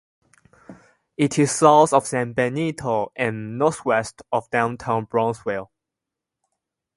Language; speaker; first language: English; non-native, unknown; Chinese